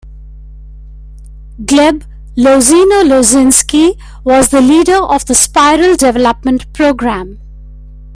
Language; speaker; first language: English; non-native, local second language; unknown